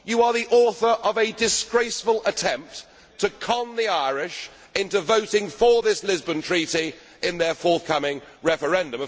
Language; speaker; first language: English; native; English